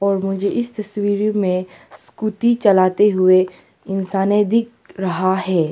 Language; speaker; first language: Hindi; early bilingual, other home language; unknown